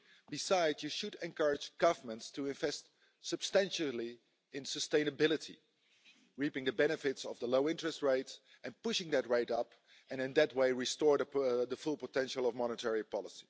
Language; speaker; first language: English; non-native, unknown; Dutch